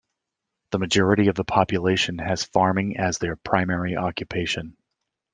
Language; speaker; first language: English; native; English